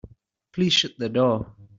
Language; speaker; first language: English; native; English